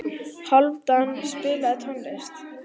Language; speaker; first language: Icelandic; native; Icelandic